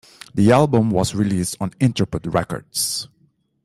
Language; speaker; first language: English; non-native, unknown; Dutch